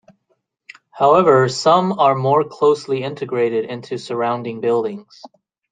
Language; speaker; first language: English; native; English